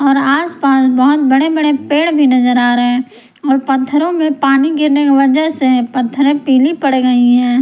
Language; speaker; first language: Hindi; non-native, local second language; Punjabi